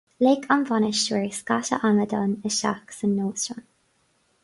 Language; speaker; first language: Irish; non-native, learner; English